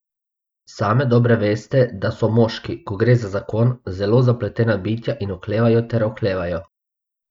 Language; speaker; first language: Slovenian; non-native, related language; Bosnian